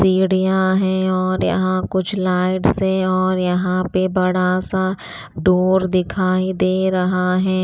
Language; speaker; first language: Hindi; non-native, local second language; Punjabi